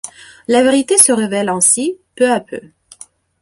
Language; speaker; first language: French; non-native, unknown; Belarusian